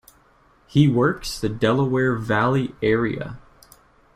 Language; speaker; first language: English; native; English